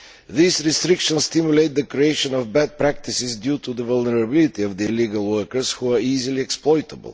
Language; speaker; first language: English; non-native, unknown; Bulgarian